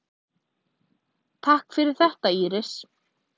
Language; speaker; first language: Icelandic; native; Icelandic